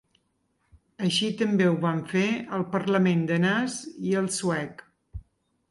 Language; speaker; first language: Catalan; native; Catalan